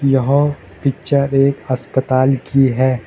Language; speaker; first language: Hindi; non-native, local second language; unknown